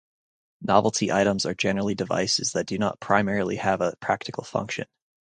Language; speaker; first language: English; native; English